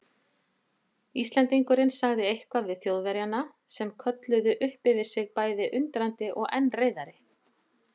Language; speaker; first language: Icelandic; native; Icelandic